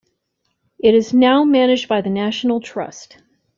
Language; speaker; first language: English; native; English